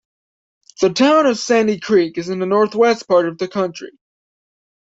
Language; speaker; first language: English; native; English